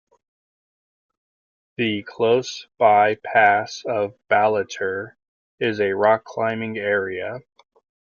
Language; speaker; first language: English; native; English